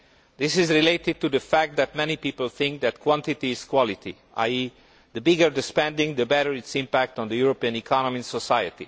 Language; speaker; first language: English; non-native, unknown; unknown